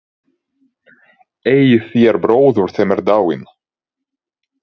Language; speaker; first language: Icelandic; non-native, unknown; Ukrainian